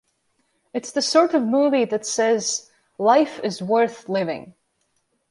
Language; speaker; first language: English; non-native, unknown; Latvian